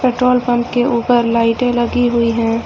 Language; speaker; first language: Hindi; native; Hindi